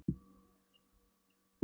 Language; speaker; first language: Icelandic; non-native, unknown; Polish